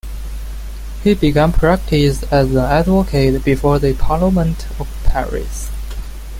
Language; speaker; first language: English; non-native, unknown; Chinese